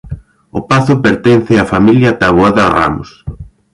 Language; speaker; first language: Galician; native; Galician